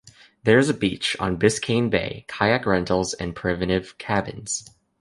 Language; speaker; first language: English; native; English